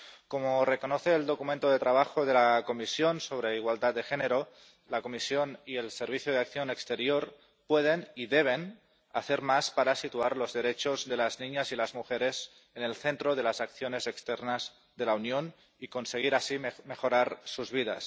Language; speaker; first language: Spanish; non-native, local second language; Catalan